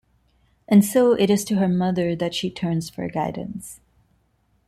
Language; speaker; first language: English; non-native, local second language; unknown